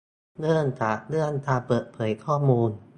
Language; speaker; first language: Thai; native; Thai